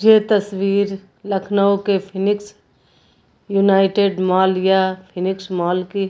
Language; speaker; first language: Hindi; native; Hindi